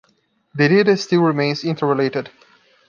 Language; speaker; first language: English; non-native, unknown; Portuguese